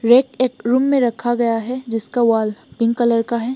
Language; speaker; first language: Hindi; non-native, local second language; Bangla